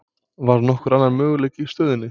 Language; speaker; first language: Icelandic; non-native, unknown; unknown